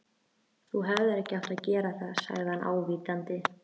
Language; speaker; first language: Icelandic; native; Icelandic